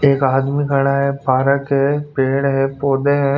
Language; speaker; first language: Hindi; non-native, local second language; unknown